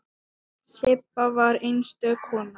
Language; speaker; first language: Icelandic; non-native, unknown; Thai